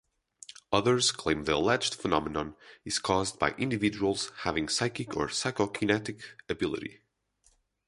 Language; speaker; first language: English; non-native, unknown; Portuguese